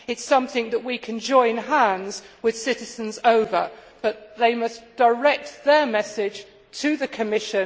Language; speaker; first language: English; native; English